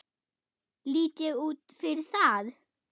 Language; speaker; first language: Icelandic; non-native, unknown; German